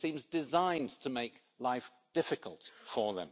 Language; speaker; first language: English; native; English